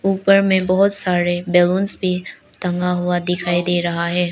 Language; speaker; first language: Hindi; early bilingual, other home language; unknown